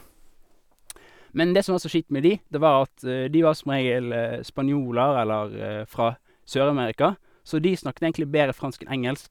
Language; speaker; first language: Norwegian; native; Norwegian